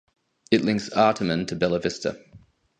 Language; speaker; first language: English; native; English